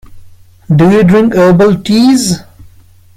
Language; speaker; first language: English; non-native, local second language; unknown